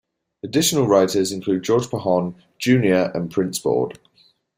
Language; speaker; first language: English; native; English